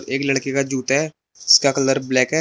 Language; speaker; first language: Hindi; early bilingual, other home language; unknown